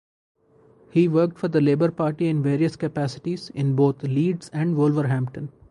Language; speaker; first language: English; non-native, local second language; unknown